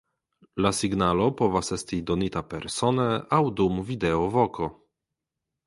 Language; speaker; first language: Esperanto; non-native, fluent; Polish